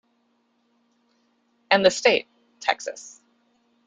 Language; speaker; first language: English; native; English